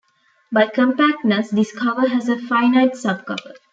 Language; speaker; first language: English; non-native, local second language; Tamil